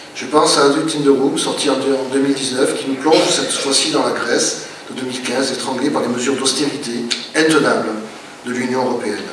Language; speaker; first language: French; native; French